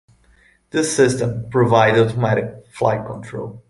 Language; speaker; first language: English; non-native, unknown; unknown